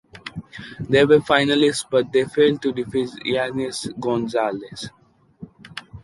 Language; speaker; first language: English; non-native, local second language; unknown